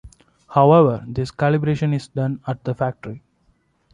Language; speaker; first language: English; non-native, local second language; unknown